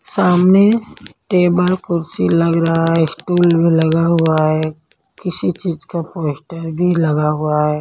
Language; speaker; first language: Hindi; non-native, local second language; Punjabi